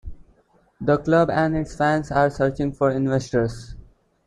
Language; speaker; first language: English; non-native, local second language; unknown